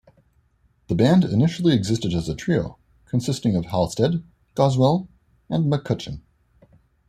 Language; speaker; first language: English; native; English